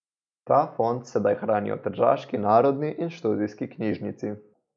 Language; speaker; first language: Slovenian; native; Slovenian